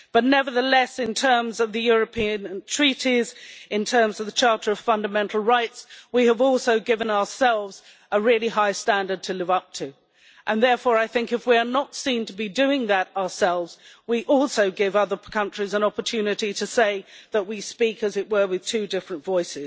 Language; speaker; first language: English; native; English